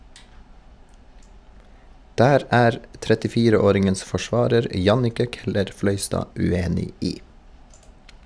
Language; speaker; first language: Norwegian; native; Norwegian